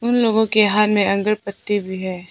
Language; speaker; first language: Hindi; non-native, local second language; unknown